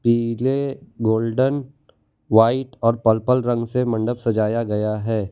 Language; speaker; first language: Hindi; non-native, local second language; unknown